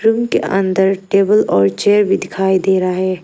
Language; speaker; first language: Hindi; early bilingual, other home language; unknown